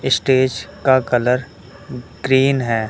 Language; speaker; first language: Hindi; native; Hindi